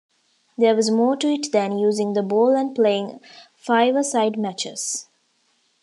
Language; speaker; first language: English; non-native, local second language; Tamil